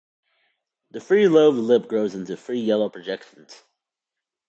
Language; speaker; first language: English; native; English